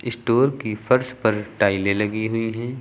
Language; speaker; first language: Hindi; native; Hindi